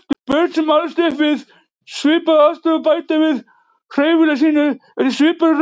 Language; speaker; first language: Icelandic; native; Icelandic